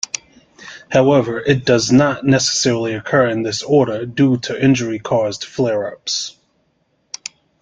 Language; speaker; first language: English; native; English